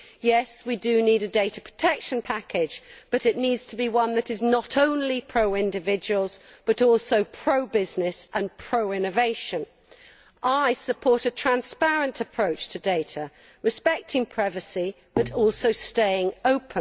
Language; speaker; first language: English; native; English